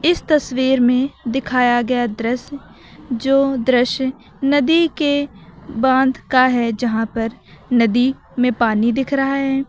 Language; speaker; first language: Hindi; native; Hindi